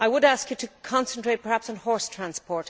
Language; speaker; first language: English; native; English